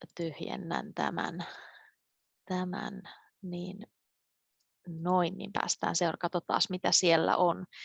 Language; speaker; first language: Finnish; native; Finnish